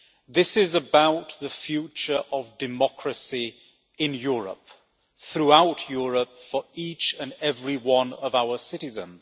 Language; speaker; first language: English; native; English